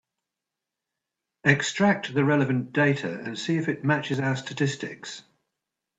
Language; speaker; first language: English; native; English